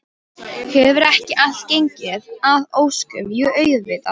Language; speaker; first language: Icelandic; non-native, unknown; Polish